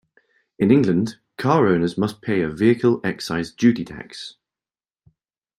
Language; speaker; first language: English; native; English